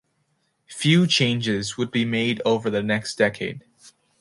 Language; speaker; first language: English; native; English